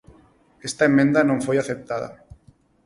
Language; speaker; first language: Galician; non-native, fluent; Spanish